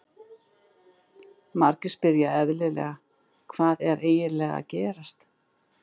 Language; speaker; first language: Icelandic; native; Icelandic